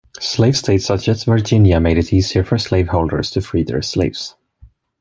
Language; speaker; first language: English; non-native, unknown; Swedish